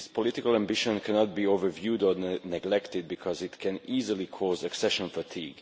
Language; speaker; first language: English; non-native, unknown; Hungarian